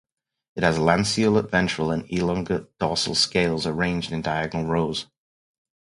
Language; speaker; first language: English; native; English